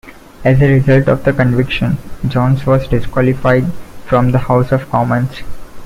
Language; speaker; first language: English; non-native, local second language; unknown